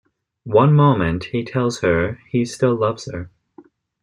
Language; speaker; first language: English; native; English